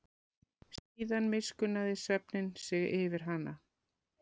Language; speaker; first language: Icelandic; native; Icelandic